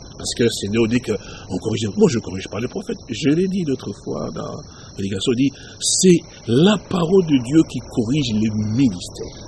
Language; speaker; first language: French; non-native, local second language; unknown